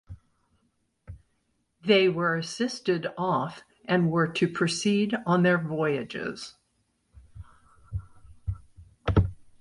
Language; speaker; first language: English; native; English